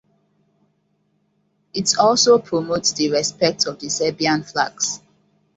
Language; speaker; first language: English; non-native, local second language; Hausa